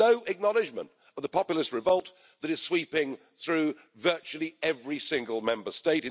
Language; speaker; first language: English; native; English